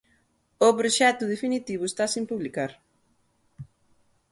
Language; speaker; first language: Galician; native; Galician